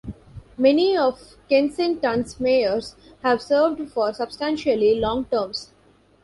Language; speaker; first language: English; non-native, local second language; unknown